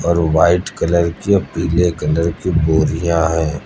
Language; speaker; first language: Hindi; native; Hindi